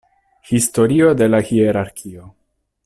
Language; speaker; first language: Esperanto; non-native, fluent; Italian